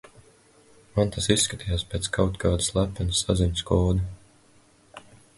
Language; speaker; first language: Latvian; native; Latvian